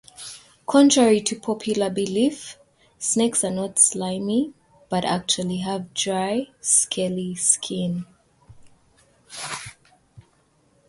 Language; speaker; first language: English; native; English